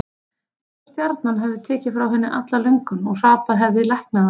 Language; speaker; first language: Icelandic; native; Icelandic